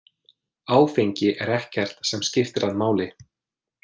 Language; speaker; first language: Icelandic; non-native, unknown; English